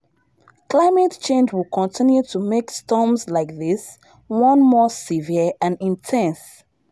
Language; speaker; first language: English; non-native, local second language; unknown